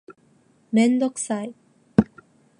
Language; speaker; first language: Japanese; non-native, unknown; Chinese